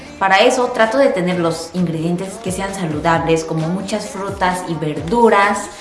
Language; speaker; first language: Spanish; non-native, fluent; Korean